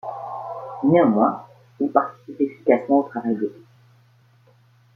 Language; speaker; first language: French; native; French